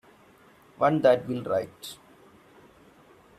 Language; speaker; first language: English; non-native, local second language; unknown